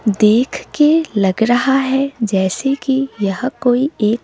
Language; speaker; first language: Hindi; non-native, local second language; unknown